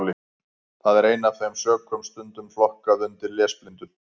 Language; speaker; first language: Icelandic; native; Icelandic